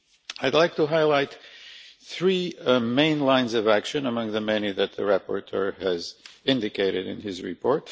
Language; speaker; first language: English; non-native, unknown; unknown